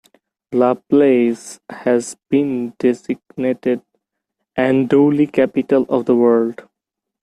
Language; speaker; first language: English; non-native, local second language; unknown